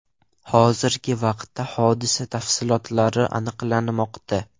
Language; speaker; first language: Uzbek; non-native, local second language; Russian